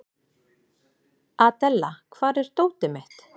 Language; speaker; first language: Icelandic; native; Icelandic